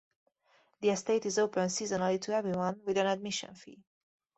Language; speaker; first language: English; native; English